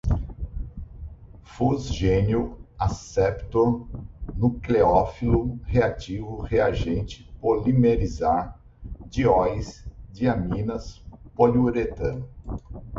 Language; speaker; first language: Portuguese; native; Portuguese